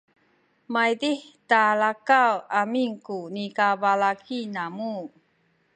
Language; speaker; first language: Sakizaya; non-native, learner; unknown